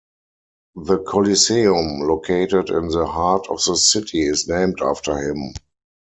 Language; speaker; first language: English; non-native, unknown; German